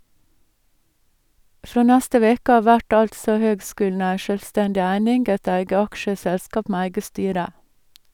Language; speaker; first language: Norwegian; native; Norwegian